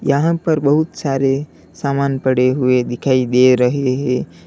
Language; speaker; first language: Hindi; native; Hindi